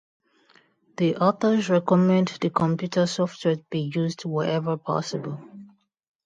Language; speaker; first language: English; non-native, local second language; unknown